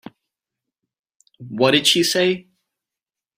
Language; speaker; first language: English; native; English